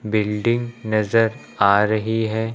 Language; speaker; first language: Hindi; native; Hindi